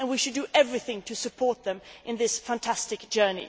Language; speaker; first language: English; non-native, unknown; Swedish